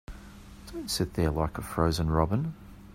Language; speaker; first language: English; native; English